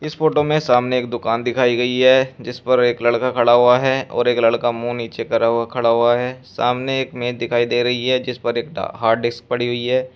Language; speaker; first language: Hindi; native; Hindi